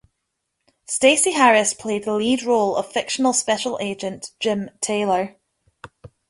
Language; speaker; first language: English; native; English